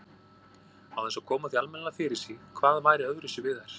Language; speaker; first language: Icelandic; native; Icelandic